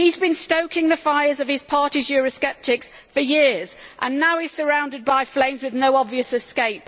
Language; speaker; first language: English; native; English